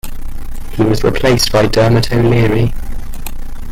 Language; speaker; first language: English; native; English